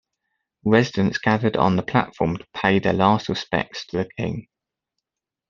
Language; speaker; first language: English; native; English